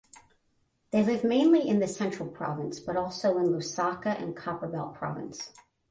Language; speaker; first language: English; native; English